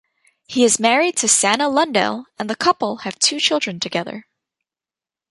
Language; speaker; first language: English; native; English